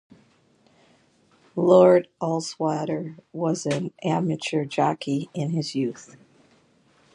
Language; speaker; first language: English; native; English